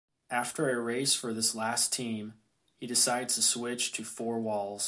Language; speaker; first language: English; native; English